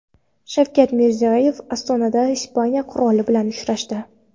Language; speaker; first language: Uzbek; non-native, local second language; Kara-Kalpak